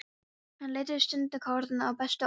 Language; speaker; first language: Icelandic; non-native, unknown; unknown